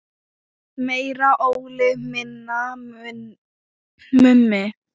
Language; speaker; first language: Icelandic; non-native, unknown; Thai